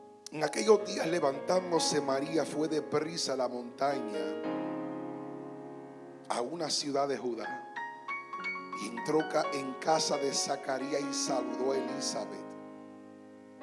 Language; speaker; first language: Spanish; early bilingual, heritage; Spanish